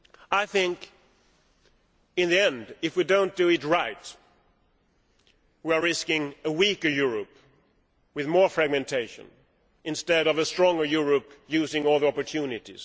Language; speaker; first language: English; non-native, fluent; Swedish